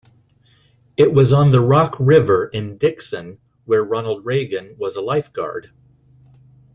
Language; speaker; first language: English; non-native, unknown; Spanish